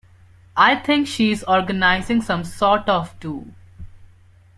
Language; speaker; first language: English; non-native, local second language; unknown